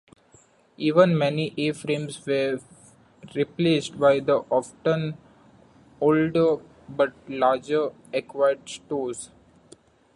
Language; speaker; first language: English; non-native, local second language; Marathi